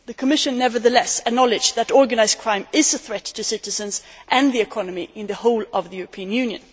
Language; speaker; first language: English; non-native, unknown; Swedish